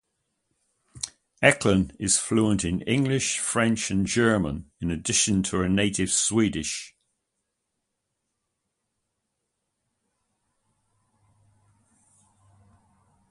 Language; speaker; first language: English; native; English